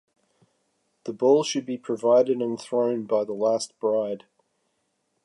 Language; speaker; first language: English; native; English